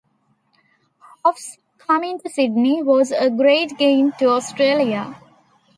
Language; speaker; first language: English; non-native, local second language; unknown